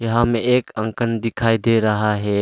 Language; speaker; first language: Hindi; early bilingual, other home language; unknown